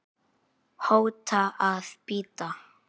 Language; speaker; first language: Icelandic; native; Icelandic